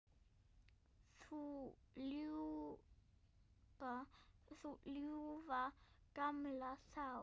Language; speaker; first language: Icelandic; non-native, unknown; German